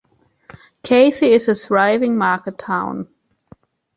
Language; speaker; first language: English; non-native, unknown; German